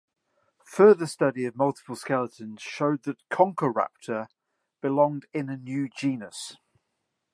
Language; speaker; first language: English; native; English